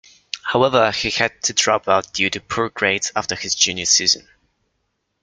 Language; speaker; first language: English; non-native, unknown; Polish